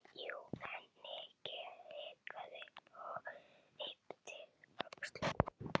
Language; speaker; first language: Icelandic; non-native, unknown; Chinese